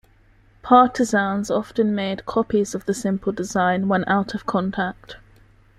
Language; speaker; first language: English; native; English